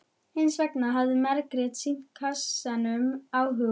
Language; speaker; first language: Icelandic; non-native, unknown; German